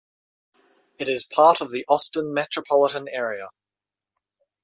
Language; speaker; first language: English; native; English